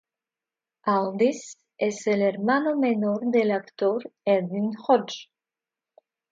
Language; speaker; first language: Spanish; non-native, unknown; Russian